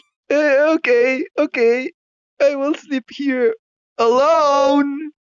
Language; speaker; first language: English; non-native, learner; Spanish